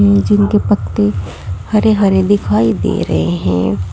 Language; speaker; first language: Hindi; native; Hindi